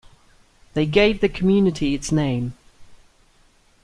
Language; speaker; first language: English; native; English